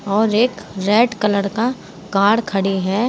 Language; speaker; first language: Hindi; native; Hindi